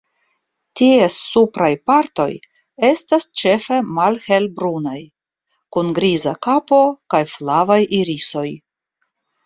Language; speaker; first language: Esperanto; non-native, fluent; Russian